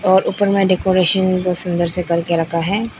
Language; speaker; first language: Hindi; non-native, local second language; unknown